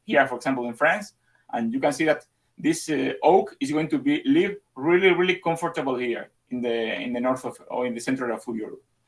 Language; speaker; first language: English; non-native, fluent; Spanish